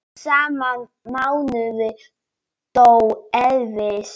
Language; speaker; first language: Icelandic; non-native, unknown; Polish